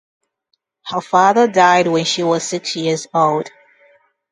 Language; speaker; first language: English; non-native, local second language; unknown